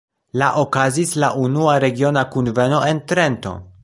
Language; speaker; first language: Esperanto; non-native, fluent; Polish